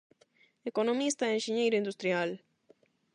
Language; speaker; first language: Galician; non-native, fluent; Spanish